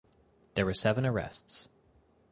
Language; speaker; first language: English; native; English